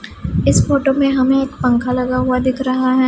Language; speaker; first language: Hindi; non-native, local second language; Punjabi